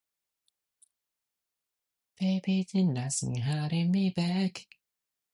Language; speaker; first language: English; non-native, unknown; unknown